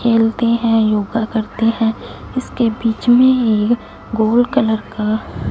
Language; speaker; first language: Hindi; non-native, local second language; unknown